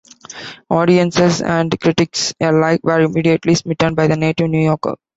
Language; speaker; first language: English; non-native, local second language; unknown